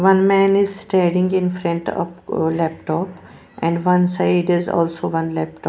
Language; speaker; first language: English; non-native, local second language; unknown